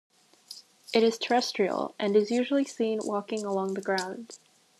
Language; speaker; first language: English; native; English